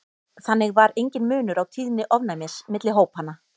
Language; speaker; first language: Icelandic; native; Icelandic